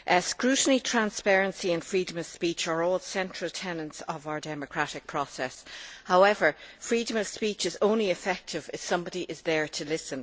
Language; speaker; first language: English; native; English